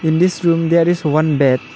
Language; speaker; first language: English; non-native, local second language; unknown